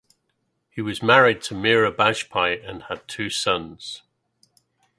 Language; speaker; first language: English; native; English